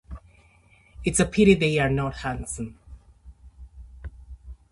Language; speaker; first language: English; native; English